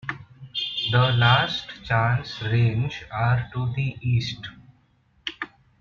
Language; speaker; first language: English; non-native, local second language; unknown